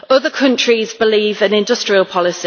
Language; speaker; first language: English; native; English